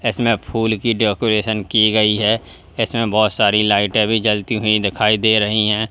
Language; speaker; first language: Hindi; native; Hindi